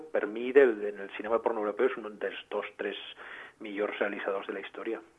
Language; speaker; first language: Catalan; native; Catalan